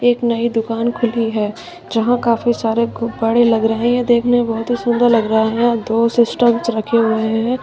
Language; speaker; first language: Hindi; native; Hindi